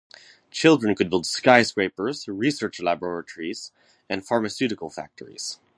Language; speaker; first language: English; native; English